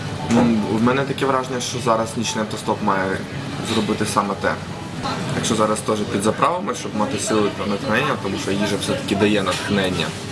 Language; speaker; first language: Ukrainian; native; Ukrainian